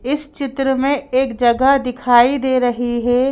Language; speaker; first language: Hindi; native; Hindi